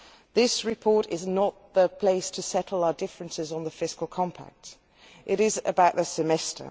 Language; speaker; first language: English; non-native, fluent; Dutch